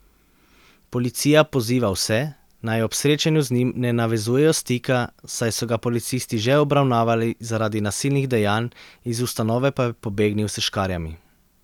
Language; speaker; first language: Slovenian; native; Slovenian